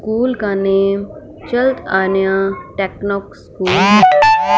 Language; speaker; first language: Hindi; non-native, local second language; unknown